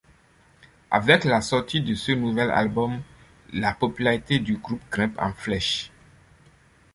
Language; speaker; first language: French; non-native, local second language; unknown